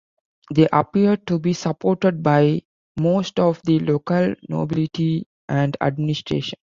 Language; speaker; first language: English; non-native, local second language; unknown